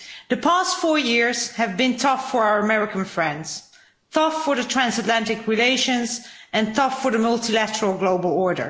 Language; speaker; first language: English; non-native, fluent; Dutch